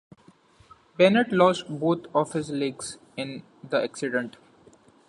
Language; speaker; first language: English; non-native, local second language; Marathi